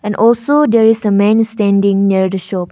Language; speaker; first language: English; non-native, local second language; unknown